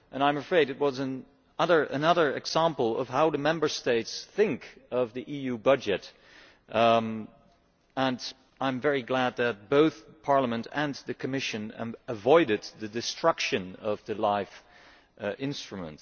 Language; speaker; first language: English; non-native, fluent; Dutch